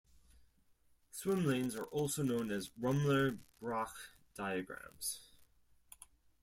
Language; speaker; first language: English; non-native, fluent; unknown